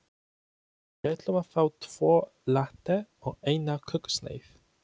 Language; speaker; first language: Icelandic; non-native, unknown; Polish